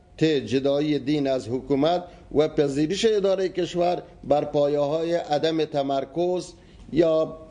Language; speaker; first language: Persian; non-native, local second language; Baluchi